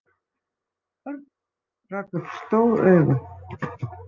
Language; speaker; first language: Icelandic; native; Icelandic